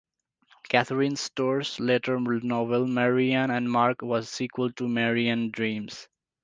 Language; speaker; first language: English; non-native, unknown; Nepali